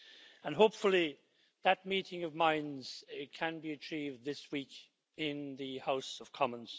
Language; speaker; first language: English; native; English